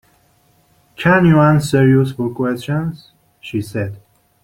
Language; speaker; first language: English; non-native, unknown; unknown